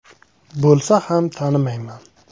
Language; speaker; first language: Uzbek; native; Uzbek